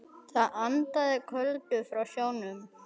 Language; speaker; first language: Icelandic; native; Icelandic